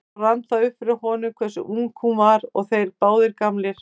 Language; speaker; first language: Icelandic; native; Icelandic